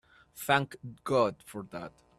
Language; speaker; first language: English; native; English